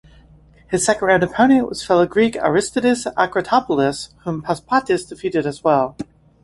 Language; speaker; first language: English; native; English